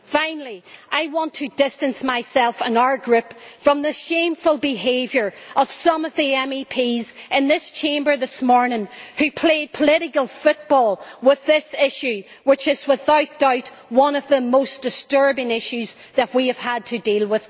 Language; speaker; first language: English; native; English